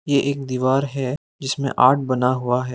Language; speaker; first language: Hindi; non-native, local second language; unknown